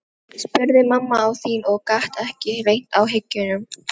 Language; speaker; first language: Icelandic; non-native, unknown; Filipino